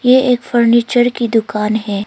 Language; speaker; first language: Hindi; early bilingual, other home language; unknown